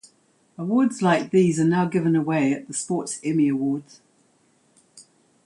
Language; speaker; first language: English; native; English